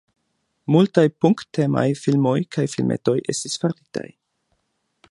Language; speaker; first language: Esperanto; non-native, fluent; German